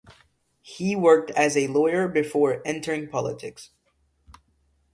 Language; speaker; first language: English; native; English